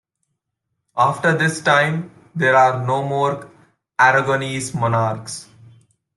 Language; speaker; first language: English; non-native, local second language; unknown